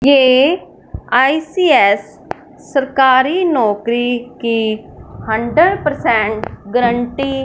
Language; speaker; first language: Hindi; non-native, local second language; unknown